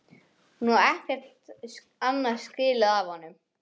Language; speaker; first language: Icelandic; non-native, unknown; English